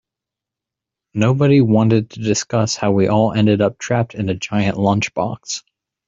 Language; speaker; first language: English; native; English